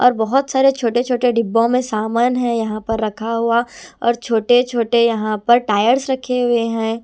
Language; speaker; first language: Hindi; non-native, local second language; Punjabi